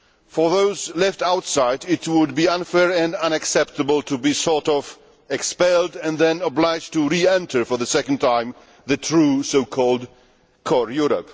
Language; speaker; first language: English; non-native, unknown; Polish